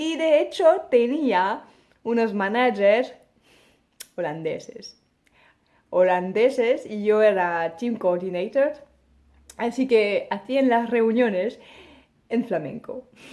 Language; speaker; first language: Spanish; non-native, fluent; French